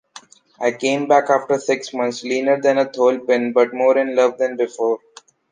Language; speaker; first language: English; non-native, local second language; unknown